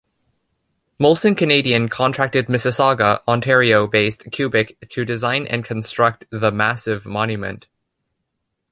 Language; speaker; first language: English; native; English